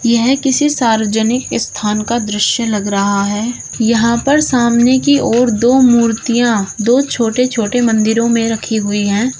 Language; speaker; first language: Hindi; native; Hindi